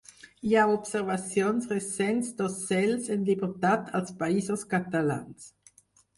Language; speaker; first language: Catalan; non-native, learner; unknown